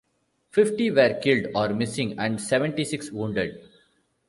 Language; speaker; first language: English; non-native, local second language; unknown